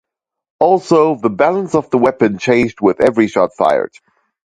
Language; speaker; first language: English; non-native, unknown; German